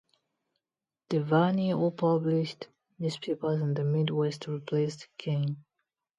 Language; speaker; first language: English; non-native, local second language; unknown